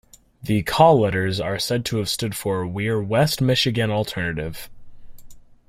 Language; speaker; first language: English; native; English